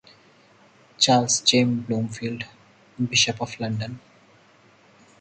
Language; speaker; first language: English; non-native, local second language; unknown